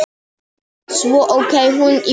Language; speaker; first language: Icelandic; non-native, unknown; Polish